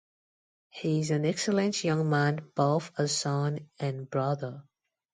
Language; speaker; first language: English; non-native, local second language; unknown